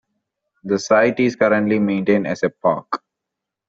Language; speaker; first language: English; non-native, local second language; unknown